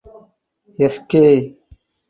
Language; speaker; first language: English; non-native, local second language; Tamil